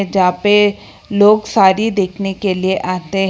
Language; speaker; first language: Hindi; non-native, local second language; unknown